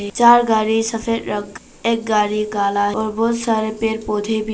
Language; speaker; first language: Hindi; non-native, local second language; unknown